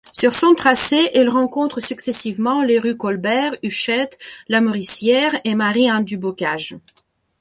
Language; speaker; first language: French; non-native, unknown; Belarusian